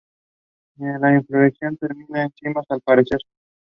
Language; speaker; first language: English; non-native, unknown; Spanish